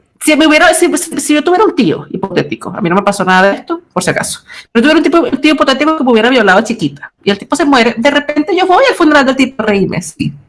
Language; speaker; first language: Spanish; native; Spanish